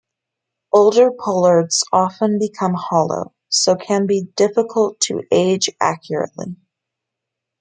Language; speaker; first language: English; native; English